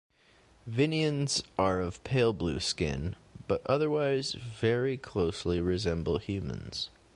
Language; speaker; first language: English; native; English